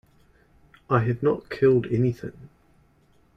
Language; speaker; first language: English; native; English